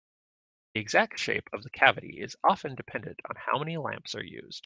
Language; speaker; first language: English; native; English